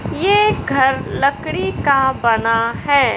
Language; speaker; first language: Hindi; native; Hindi